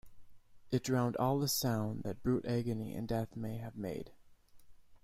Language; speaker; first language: English; native; English